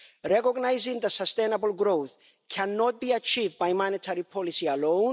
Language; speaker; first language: English; non-native, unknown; Greek